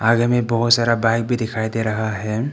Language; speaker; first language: Hindi; non-native, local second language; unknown